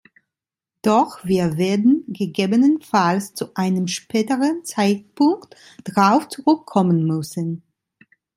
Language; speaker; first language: German; non-native, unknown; Italian